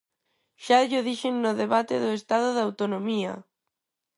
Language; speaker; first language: Galician; non-native, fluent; Spanish